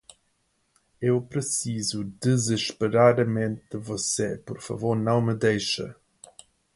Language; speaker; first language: Portuguese; non-native, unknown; English